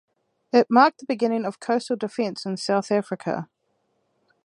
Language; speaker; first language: English; native; English